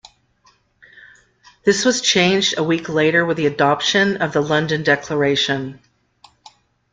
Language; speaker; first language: English; native; English